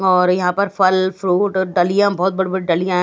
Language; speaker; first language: Hindi; native; Hindi